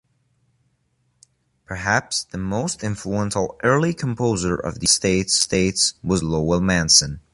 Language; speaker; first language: English; non-native, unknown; Persian